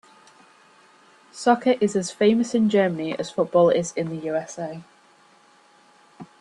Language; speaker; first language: English; native; English